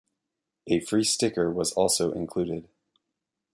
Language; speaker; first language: English; native; English